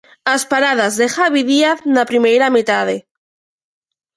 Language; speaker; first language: Galician; non-native, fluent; Spanish